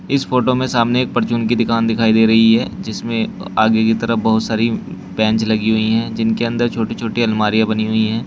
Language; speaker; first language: Hindi; native; Hindi